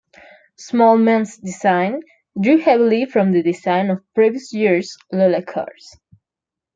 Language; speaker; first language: English; non-native, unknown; Spanish